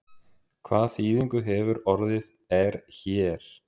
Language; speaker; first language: Icelandic; native; Icelandic